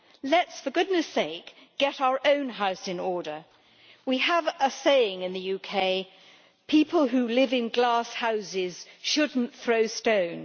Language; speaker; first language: English; native; English